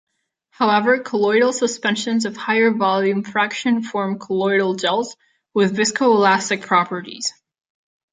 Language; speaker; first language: English; non-native, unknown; Catalan